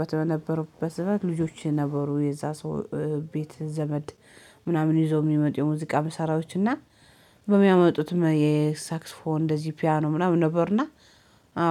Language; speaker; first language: Amharic; native; Amharic